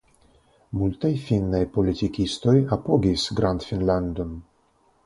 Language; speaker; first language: Esperanto; non-native, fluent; Russian